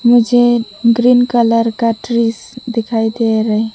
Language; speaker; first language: Hindi; non-native, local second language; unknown